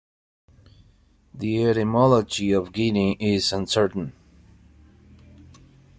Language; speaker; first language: English; non-native, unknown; Spanish